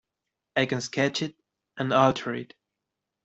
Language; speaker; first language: English; non-native, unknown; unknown